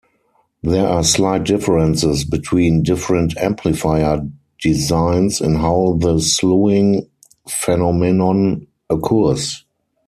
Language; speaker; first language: English; non-native, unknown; German